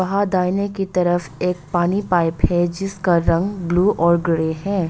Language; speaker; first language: Hindi; non-native, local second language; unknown